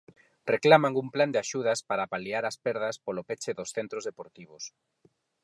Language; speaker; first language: Galician; non-native, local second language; Spanish